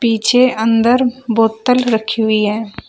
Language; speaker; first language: Hindi; native; Hindi